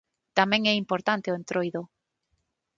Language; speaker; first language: Galician; non-native, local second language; Spanish